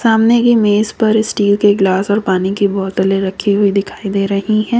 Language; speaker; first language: Hindi; native; Hindi